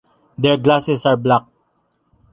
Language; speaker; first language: English; non-native, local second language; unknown